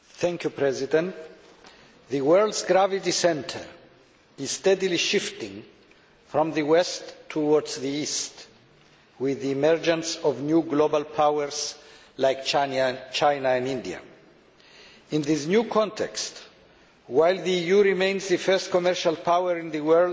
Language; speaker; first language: English; non-native, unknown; Greek